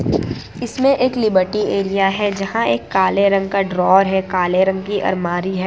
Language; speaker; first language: Hindi; non-native, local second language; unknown